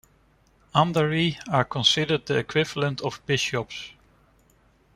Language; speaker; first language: English; non-native, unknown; Dutch